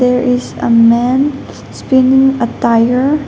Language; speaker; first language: English; non-native, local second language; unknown